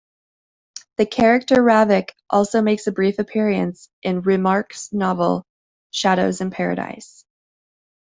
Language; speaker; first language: English; native; English